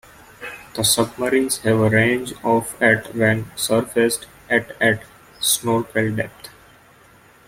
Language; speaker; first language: English; non-native, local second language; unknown